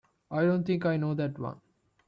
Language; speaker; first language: English; non-native, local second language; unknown